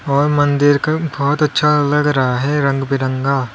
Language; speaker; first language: Hindi; native; Hindi